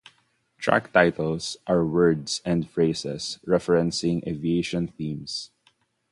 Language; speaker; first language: English; non-native, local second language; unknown